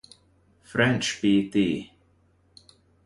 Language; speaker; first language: English; native; English